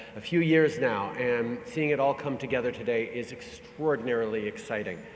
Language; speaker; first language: English; native; English